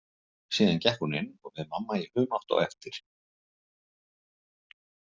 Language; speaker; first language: Icelandic; native; Icelandic